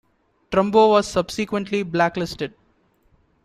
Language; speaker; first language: English; non-native, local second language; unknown